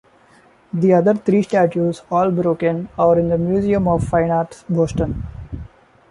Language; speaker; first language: English; non-native, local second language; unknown